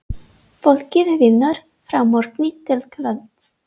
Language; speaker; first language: Icelandic; non-native, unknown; English